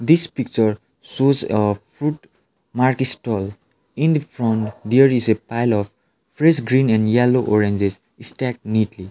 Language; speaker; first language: English; non-native, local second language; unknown